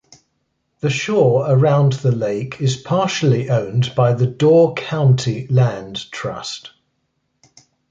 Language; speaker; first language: English; native; English